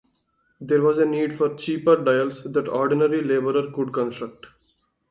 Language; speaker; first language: English; non-native, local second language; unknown